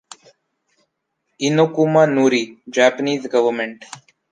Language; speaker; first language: English; non-native, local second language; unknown